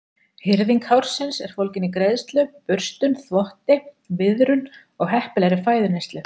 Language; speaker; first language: Icelandic; native; Icelandic